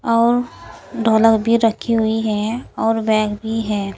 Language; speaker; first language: Hindi; native; Hindi